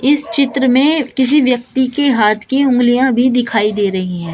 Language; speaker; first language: Hindi; native; Hindi